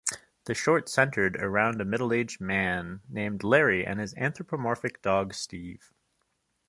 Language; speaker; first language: English; native; English